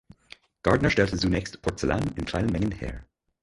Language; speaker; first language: German; non-native, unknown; English